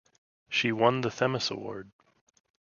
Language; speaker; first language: English; native; English